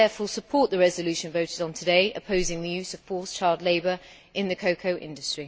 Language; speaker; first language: English; native; English